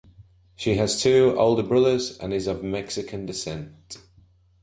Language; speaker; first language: English; native; English